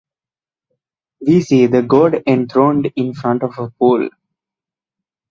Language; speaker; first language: English; non-native, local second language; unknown